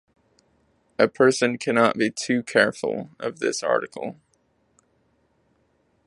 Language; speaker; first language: English; native; English